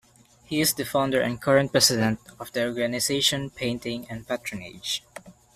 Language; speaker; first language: English; non-native, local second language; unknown